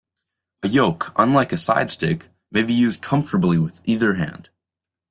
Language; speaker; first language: English; native; English